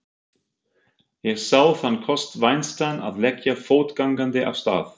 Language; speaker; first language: Icelandic; non-native, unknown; German